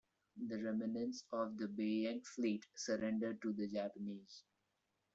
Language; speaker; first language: English; non-native, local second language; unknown